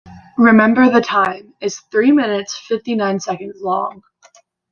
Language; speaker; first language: English; native; English